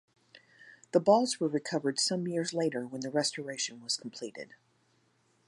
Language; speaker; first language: English; native; English